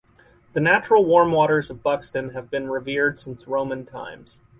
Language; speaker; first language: English; native; English